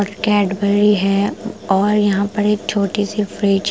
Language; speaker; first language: Hindi; non-native, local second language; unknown